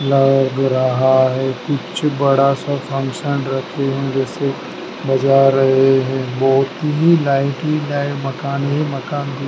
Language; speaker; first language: Hindi; native; Hindi